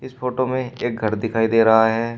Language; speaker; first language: Hindi; native; Hindi